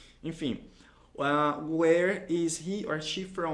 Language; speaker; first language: English; non-native, fluent; Portuguese